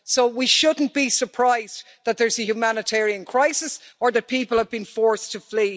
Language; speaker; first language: English; native; English